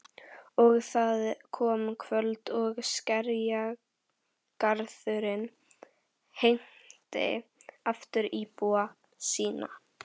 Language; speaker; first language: Icelandic; native; Icelandic